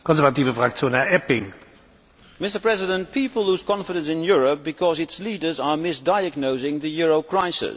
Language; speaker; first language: English; non-native, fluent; Dutch